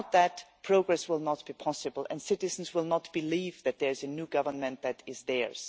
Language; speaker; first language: English; non-native, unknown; German